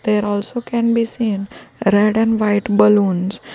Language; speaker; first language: English; non-native, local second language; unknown